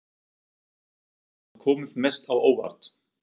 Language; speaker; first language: Icelandic; non-native, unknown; German